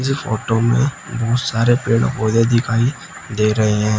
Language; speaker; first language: Hindi; native; Hindi